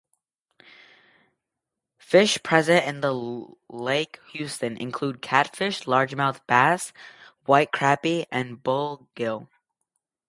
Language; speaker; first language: English; native; English